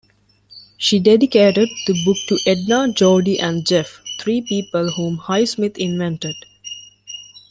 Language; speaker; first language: English; non-native, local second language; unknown